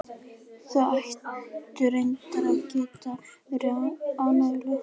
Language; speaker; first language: Icelandic; native; Icelandic